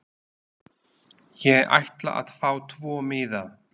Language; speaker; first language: Icelandic; non-native, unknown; Slovak